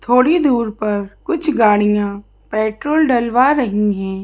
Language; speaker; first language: Hindi; native; Hindi